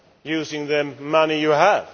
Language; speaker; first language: English; non-native, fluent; Swedish